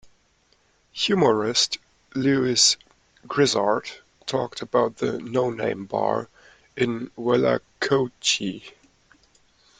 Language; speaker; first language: English; non-native, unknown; German